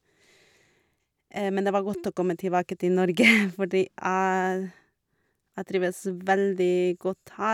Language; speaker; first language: Norwegian; non-native, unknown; Portuguese